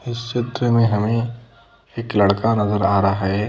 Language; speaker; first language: Hindi; native; Hindi